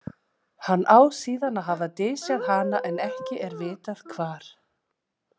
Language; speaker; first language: Icelandic; native; Icelandic